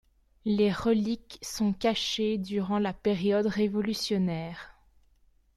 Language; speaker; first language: French; native; French